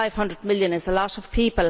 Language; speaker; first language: English; native; English